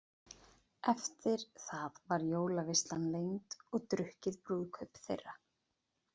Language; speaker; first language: Icelandic; native; Icelandic